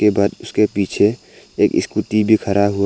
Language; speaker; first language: Hindi; non-native, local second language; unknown